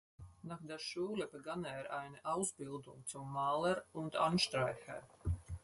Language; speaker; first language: German; non-native, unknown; Latvian